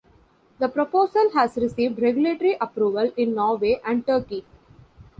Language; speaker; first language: English; non-native, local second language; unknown